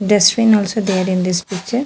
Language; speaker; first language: English; non-native, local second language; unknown